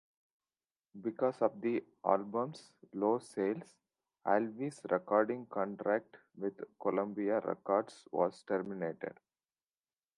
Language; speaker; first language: English; non-native, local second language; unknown